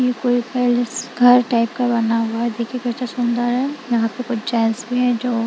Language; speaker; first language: Hindi; non-native, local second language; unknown